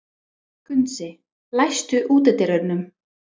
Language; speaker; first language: Icelandic; non-native, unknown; English